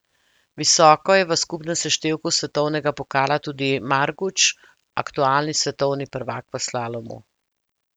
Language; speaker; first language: Slovenian; native; Slovenian